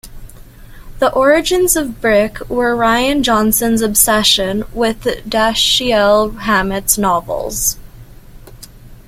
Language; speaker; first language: English; native; English